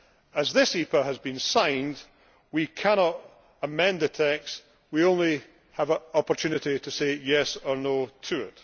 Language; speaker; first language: English; native; English